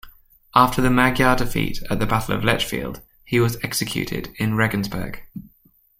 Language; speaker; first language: English; native; English